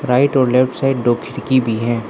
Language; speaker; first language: Hindi; non-native, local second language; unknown